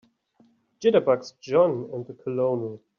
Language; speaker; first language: English; native; English